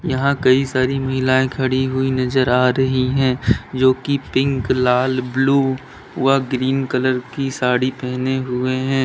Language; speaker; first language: Hindi; native; Hindi